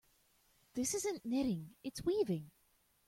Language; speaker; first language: English; native; English